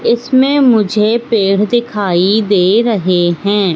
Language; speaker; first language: Hindi; native; Hindi